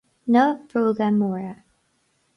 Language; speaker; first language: Irish; non-native, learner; English